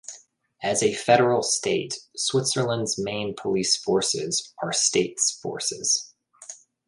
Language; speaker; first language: English; native; English